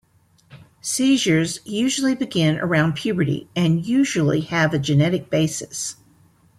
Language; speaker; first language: English; native; English